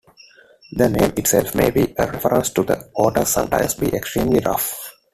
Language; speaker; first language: English; non-native, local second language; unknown